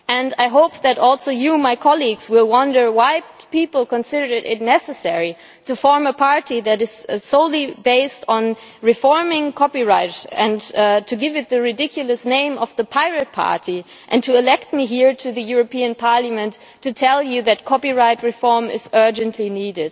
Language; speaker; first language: English; non-native, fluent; German